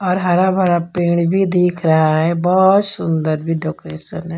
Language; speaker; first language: Hindi; non-native, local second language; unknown